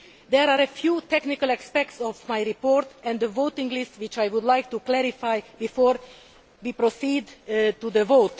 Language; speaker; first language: English; non-native, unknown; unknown